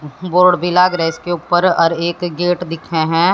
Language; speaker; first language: Hindi; native; Hindi